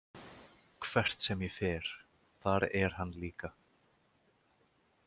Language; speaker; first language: Icelandic; native; Icelandic